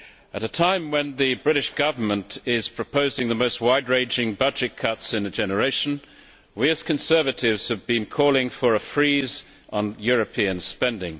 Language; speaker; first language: English; native; English